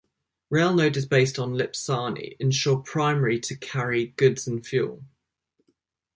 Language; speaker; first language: English; native; English